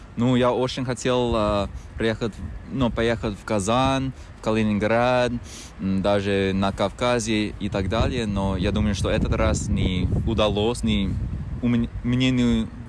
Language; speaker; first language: Russian; non-native, fluent; English